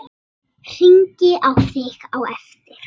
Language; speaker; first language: Icelandic; native; Icelandic